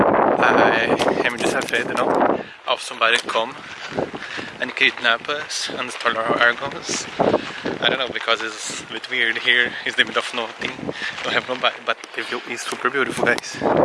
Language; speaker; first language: English; non-native, learner; Portuguese